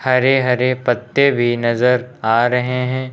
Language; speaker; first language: Hindi; native; Hindi